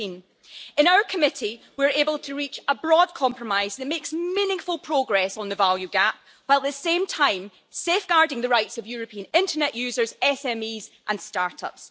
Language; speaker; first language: English; native; English